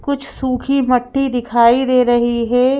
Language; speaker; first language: Hindi; native; Hindi